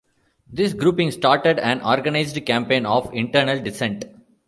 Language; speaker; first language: English; non-native, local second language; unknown